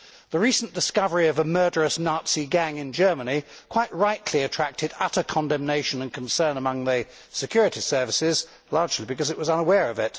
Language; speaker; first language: English; native; English